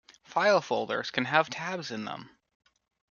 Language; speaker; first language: English; native; English